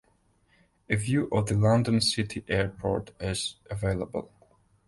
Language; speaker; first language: English; non-native, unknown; Georgian